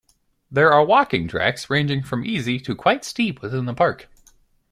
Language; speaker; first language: English; native; English